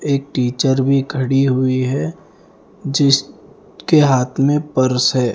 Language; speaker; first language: Hindi; non-native, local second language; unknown